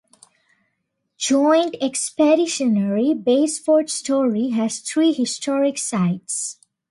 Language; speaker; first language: English; non-native, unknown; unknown